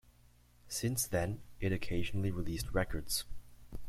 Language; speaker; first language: English; native; English